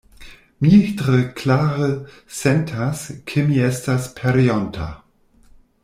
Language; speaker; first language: Esperanto; non-native, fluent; German